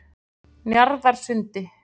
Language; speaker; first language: Icelandic; native; Icelandic